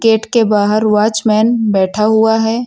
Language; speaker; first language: Hindi; native; Hindi